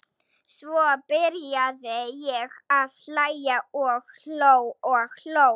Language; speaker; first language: Icelandic; non-native, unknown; Slovak